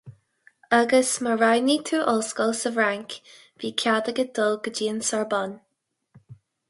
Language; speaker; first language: Irish; non-native, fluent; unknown